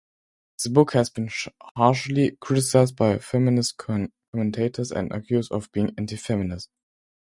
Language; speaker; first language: English; non-native, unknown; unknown